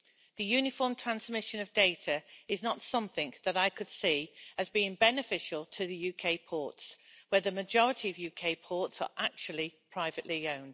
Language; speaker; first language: English; native; English